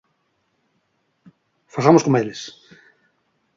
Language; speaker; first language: Galician; native; Galician